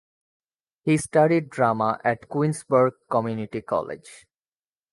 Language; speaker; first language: English; non-native, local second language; Bangla